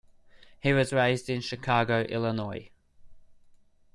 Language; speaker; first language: English; native; English